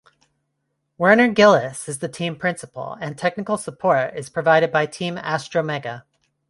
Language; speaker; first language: English; non-native, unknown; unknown